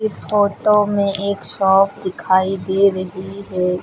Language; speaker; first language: Hindi; native; Hindi